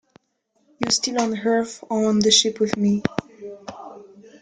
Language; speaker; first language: English; non-native, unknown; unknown